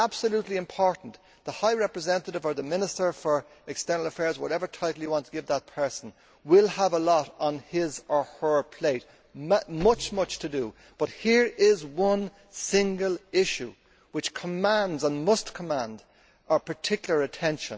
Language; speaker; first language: English; native; English